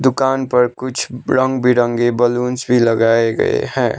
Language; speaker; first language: Hindi; non-native, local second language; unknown